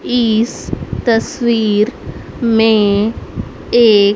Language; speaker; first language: Hindi; native; Hindi